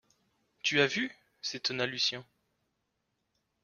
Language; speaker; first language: French; native; French